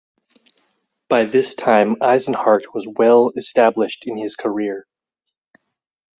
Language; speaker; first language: English; native; English